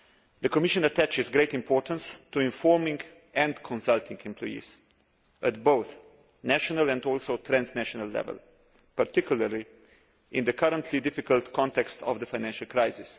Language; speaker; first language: English; non-native, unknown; Slovenian